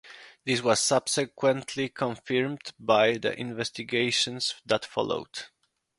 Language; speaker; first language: English; non-native, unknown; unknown